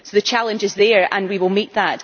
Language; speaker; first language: English; native; English